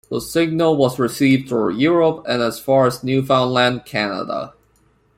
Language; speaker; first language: English; non-native, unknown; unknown